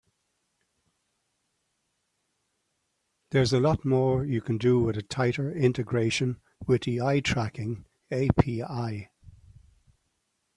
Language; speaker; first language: English; native; English